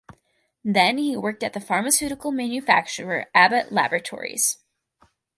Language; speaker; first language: English; native; English